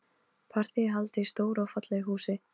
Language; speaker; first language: Icelandic; non-native, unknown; Polish